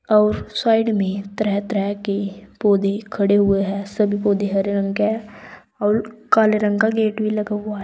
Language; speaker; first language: Hindi; native; Hindi